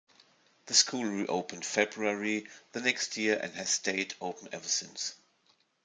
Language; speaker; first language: English; non-native, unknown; German